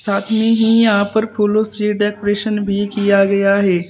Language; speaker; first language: Hindi; native; Hindi